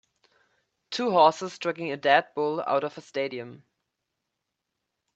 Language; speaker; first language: English; native; English